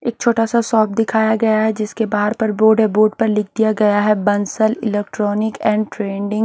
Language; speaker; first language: Hindi; native; Hindi